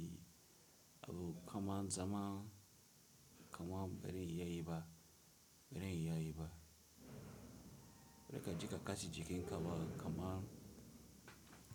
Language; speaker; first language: Hausa; non-native, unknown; Tiv